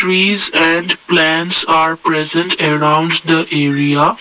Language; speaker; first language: English; non-native, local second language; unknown